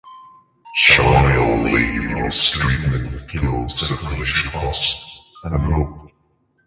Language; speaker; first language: English; non-native, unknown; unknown